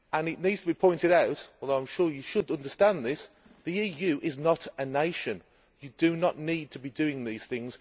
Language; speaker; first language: English; native; English